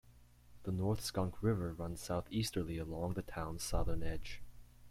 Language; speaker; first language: English; native; English